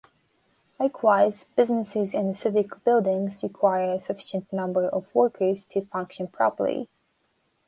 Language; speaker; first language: English; non-native, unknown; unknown